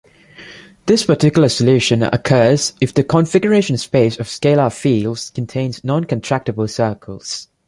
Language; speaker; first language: English; non-native, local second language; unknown